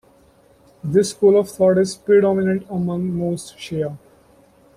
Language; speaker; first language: English; non-native, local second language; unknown